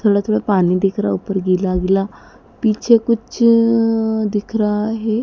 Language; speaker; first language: Hindi; native; Hindi